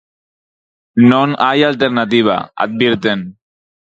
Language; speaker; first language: Galician; non-native, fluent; Spanish